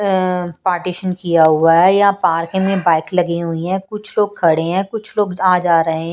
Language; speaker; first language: Hindi; non-native, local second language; Punjabi